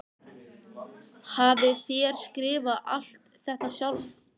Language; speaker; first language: Icelandic; native; Icelandic